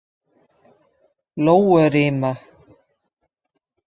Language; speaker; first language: Icelandic; non-native, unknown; Dutch